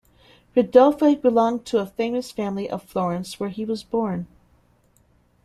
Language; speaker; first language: English; native; English